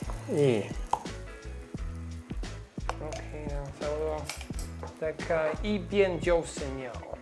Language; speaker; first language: Chinese; non-native, fluent; Polish